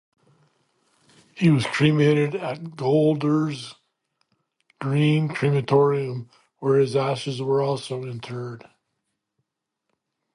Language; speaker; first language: English; native; English